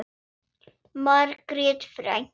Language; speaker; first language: Icelandic; non-native, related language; Swedish